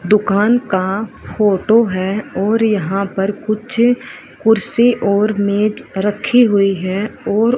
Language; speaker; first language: Hindi; native; Hindi